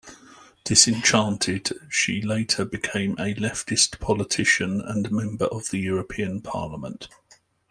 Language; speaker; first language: English; native; English